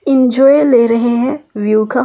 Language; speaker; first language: Hindi; native; Hindi